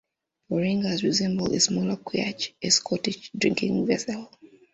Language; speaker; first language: English; non-native, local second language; Ganda